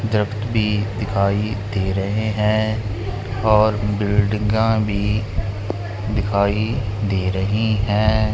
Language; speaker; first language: Hindi; non-native, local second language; Punjabi